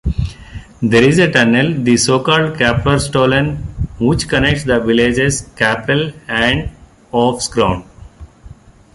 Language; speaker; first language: English; non-native, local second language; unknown